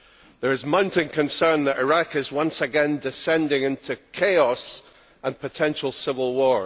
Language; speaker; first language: English; native; English